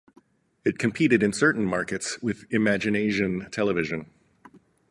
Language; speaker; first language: English; native; English